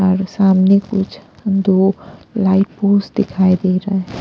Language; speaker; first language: Hindi; non-native, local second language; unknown